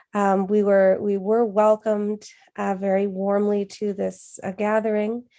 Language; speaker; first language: English; native; English